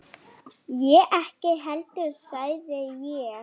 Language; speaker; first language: Icelandic; non-native, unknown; Lithuanian